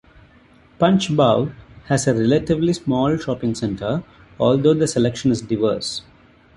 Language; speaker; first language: English; non-native, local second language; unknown